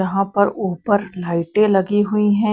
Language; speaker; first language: Hindi; non-native, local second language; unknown